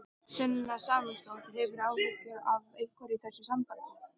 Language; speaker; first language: Icelandic; native; Icelandic